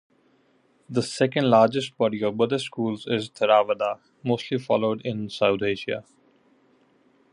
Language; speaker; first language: English; non-native, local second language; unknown